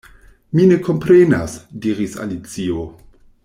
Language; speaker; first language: Esperanto; non-native, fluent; German